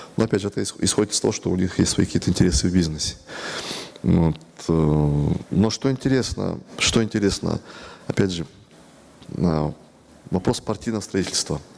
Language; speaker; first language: Russian; non-native, local second language; Kyrgyz